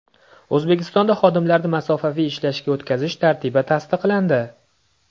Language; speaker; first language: Uzbek; native; Uzbek